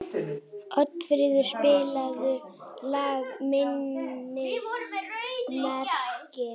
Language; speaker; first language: Icelandic; native; Icelandic